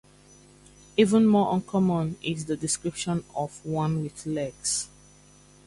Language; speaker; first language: English; native; English